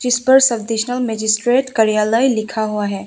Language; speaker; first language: Hindi; non-native, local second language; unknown